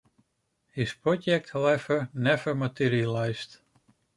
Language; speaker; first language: English; non-native, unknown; Dutch